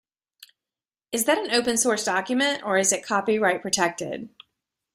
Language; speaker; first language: English; native; English